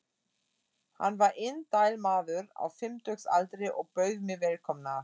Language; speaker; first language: Icelandic; non-native, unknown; German